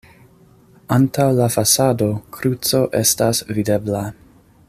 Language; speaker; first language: Esperanto; non-native, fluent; English